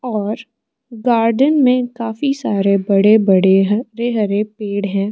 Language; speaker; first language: Hindi; non-native, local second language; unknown